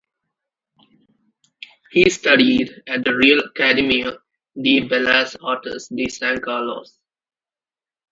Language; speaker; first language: English; non-native, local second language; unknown